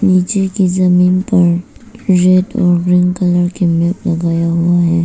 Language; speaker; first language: Hindi; non-native, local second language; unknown